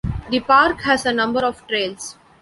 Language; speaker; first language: English; non-native, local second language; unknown